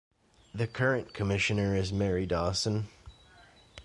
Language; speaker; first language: English; native; English